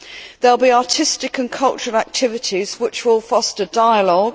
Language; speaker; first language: English; native; English